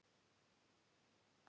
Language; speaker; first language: Icelandic; native; Icelandic